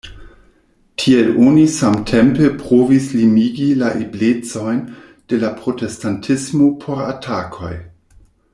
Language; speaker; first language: Esperanto; non-native, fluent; German